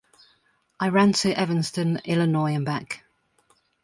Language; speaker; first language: English; native; English